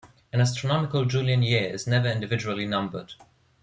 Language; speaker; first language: English; non-native, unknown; German